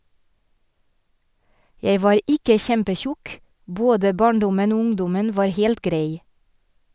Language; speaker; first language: Norwegian; non-native, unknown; French